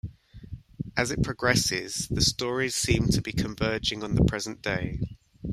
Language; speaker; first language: English; native; English